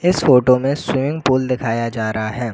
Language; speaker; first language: Hindi; native; Hindi